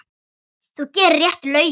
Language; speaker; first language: Icelandic; native; Icelandic